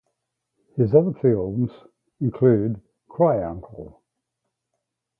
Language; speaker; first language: English; native; English